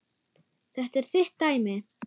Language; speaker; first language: Icelandic; non-native, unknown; German